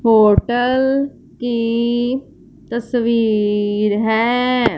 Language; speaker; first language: Hindi; non-native, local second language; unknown